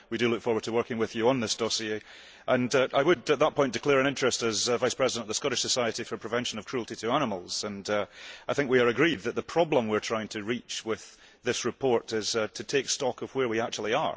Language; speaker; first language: English; early bilingual, heritage; English